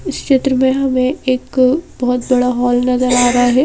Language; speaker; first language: Hindi; native; Hindi